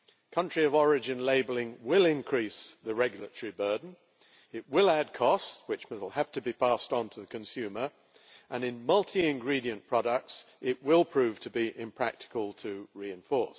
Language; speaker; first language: English; native; English